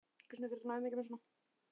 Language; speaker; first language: Icelandic; native; Icelandic